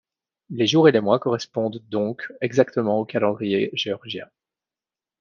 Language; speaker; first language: French; native; French